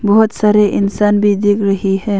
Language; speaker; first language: Hindi; non-native, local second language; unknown